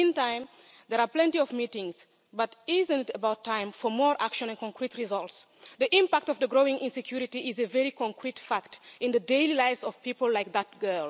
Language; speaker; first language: English; non-native, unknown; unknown